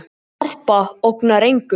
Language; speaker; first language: Icelandic; native; Icelandic